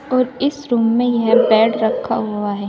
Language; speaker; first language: Hindi; native; Hindi